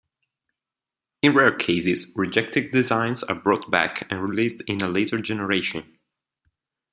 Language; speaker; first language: English; non-native, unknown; Italian